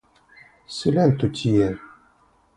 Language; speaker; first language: Esperanto; non-native, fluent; Russian